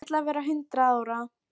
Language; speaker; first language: Icelandic; non-native, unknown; Polish